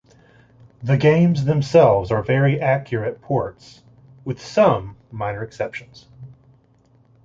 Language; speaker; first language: English; native; English